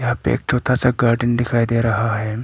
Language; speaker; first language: Hindi; non-native, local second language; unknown